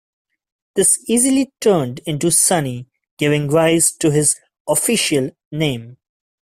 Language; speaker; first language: English; non-native, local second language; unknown